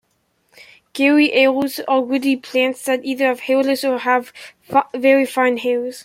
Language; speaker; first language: English; native; English